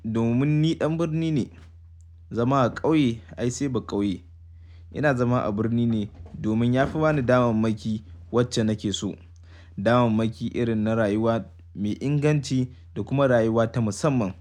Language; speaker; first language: Hausa; native; Hausa